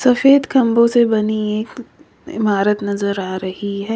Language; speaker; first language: Hindi; native; Hindi